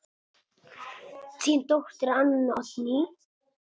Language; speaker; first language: Icelandic; non-native, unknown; Italian